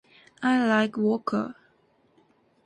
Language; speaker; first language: English; non-native, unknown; Japanese